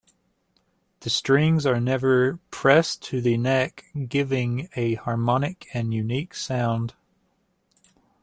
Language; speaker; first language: English; native; English